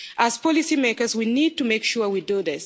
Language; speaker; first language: English; non-native, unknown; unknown